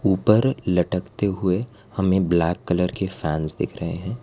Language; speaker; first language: Hindi; non-native, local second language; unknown